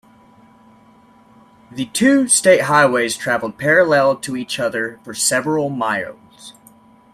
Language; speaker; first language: English; native; English